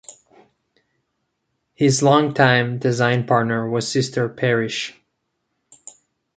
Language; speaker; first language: English; non-native, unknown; Catalan